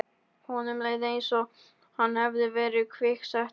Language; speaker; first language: Icelandic; non-native, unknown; Polish